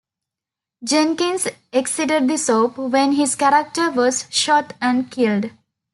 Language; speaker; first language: English; non-native, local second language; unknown